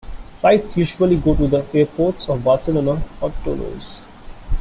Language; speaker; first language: English; non-native, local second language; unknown